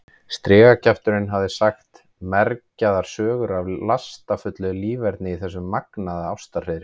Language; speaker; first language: Icelandic; native; Icelandic